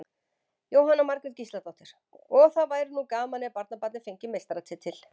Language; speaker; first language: Icelandic; native; Icelandic